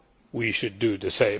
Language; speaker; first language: English; non-native, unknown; Finnish